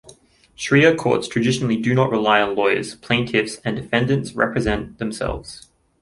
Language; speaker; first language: English; native; English